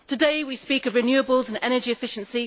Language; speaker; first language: English; native; English